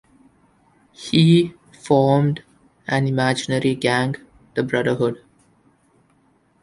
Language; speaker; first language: English; non-native, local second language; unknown